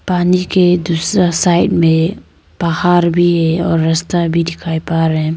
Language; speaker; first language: Hindi; non-native, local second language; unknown